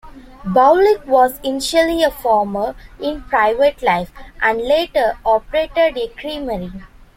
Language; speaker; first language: English; non-native, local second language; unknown